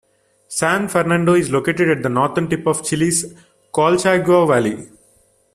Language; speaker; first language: English; non-native, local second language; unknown